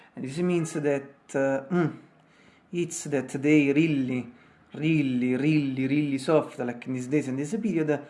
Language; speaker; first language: English; non-native, learner; Italian